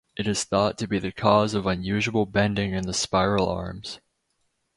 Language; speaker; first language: English; native; English